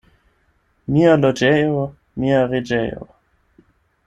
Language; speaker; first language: Esperanto; non-native, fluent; German